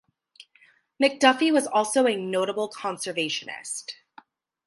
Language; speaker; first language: English; native; English